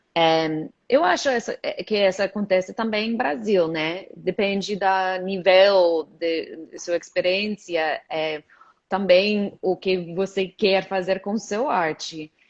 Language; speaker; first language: Portuguese; non-native, fluent; English